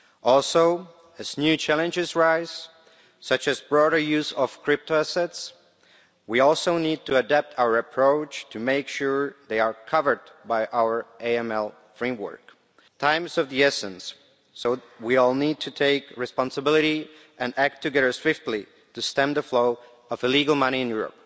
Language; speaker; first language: English; non-native, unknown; Czech